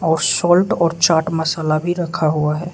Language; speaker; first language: Hindi; non-native, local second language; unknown